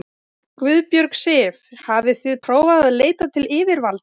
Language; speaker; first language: Icelandic; native; Icelandic